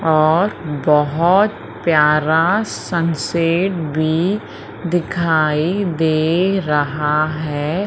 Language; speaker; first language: Hindi; native; Hindi